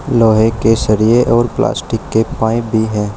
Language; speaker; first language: Hindi; native; Hindi